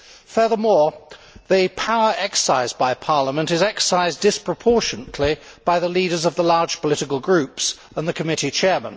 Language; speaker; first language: English; native; English